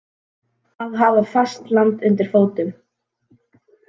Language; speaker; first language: Icelandic; native; Icelandic